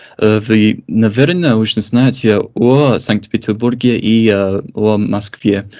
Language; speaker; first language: Russian; non-native, fluent; English